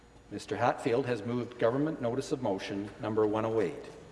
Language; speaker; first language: English; native; English